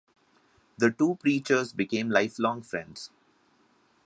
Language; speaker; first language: English; non-native, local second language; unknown